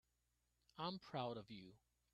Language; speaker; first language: English; non-native, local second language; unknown